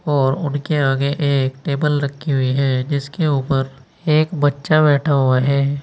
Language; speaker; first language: Hindi; native; Hindi